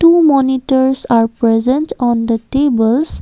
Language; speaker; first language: English; non-native, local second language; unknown